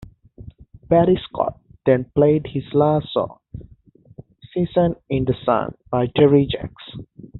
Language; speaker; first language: English; native; English